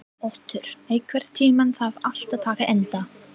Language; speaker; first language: Icelandic; non-native, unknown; English